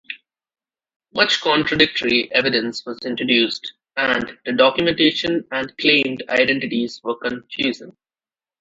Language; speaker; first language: English; non-native, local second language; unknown